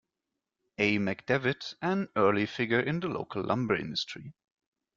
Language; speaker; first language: English; non-native, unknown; German